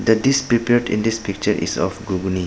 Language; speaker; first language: English; non-native, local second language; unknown